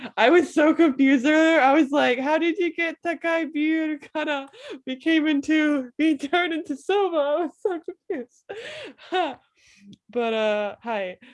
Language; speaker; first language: English; native; English